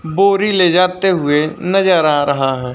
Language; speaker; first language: Hindi; native; Hindi